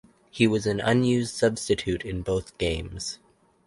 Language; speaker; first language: English; native; English